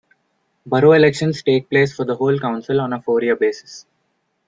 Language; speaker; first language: English; non-native, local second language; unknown